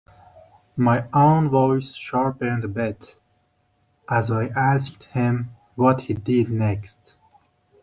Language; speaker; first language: English; non-native, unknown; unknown